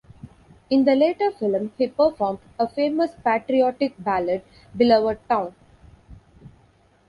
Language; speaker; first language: English; non-native, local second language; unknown